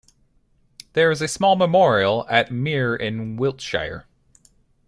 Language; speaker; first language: English; native; English